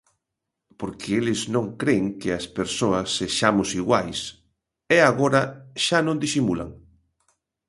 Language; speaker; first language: Galician; native; Galician